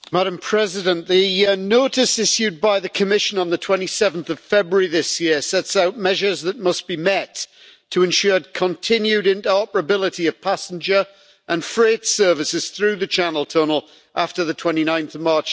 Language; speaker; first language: English; native; English